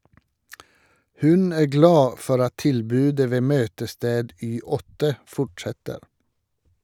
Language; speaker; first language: Norwegian; non-native, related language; Swedish